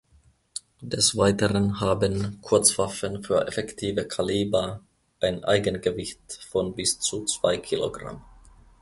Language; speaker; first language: German; non-native, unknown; Finnish